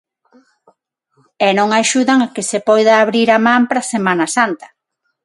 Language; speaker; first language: Galician; non-native, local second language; Spanish